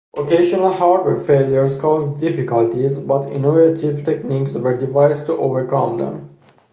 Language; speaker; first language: English; non-native, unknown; Persian